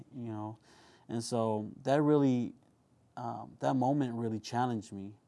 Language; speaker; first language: English; early bilingual, other home language; Hmong